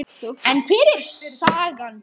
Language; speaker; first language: Icelandic; native; Icelandic